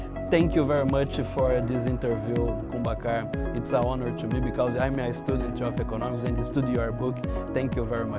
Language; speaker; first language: English; non-native, learner; Portuguese